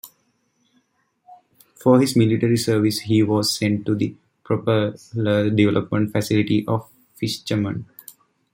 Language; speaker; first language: English; native; English